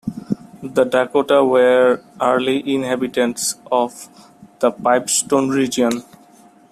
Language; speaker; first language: English; non-native, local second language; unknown